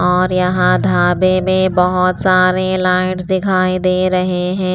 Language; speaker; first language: Hindi; non-native, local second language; Punjabi